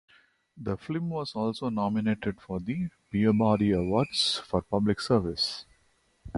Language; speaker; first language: English; non-native, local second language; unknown